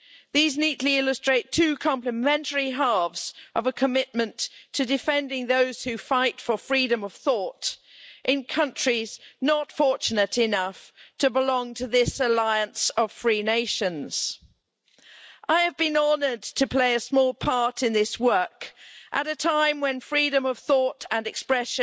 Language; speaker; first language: English; native; English